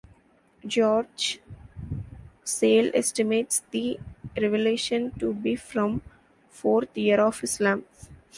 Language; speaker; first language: English; non-native, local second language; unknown